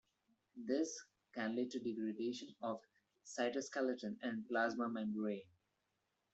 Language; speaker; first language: English; non-native, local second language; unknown